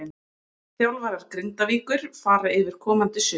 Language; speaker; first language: Icelandic; native; Icelandic